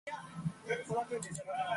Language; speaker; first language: English; non-native, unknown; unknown